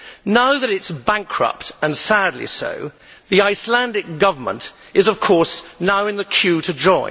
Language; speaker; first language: English; native; English